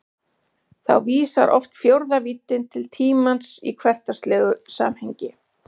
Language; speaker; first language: Icelandic; native; Icelandic